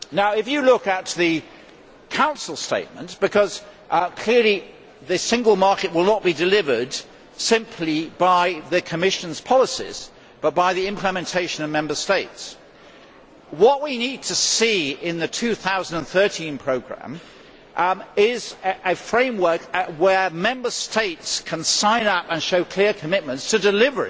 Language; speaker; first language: English; native; English